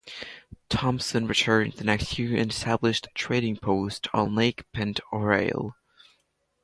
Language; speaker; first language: English; non-native, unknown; Latvian